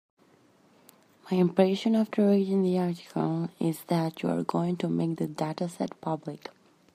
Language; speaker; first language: English; native; English